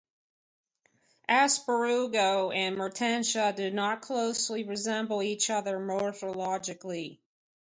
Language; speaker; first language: English; native; English